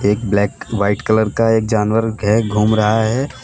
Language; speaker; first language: Hindi; native; Hindi